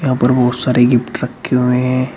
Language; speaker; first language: Hindi; native; Hindi